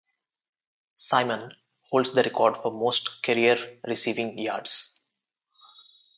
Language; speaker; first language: English; non-native, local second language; Telugu